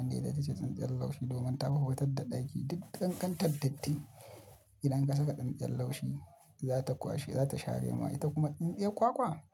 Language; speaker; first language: Hausa; native; Hausa